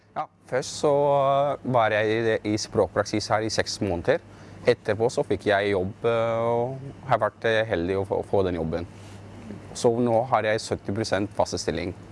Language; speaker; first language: Norwegian; non-native, learner; Arabic